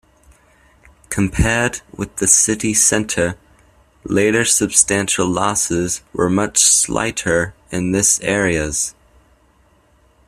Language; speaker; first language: English; native; English